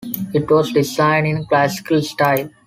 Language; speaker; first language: English; non-native, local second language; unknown